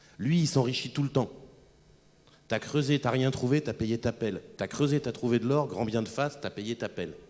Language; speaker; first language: French; native; French